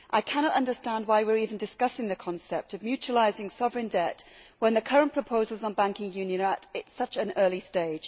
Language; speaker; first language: English; native; English